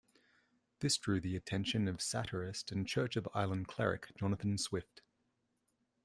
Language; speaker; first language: English; native; English